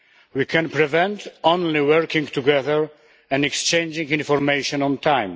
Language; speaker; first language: English; non-native, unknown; Polish